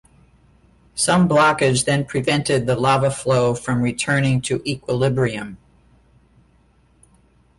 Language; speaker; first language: English; native; English